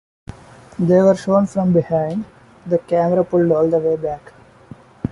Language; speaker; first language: English; non-native, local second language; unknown